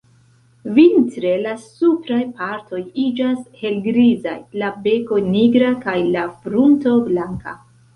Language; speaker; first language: Esperanto; non-native, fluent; Central Kurdish